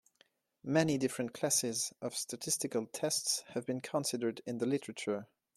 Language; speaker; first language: English; non-native, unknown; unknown